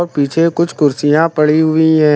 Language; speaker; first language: Hindi; native; Hindi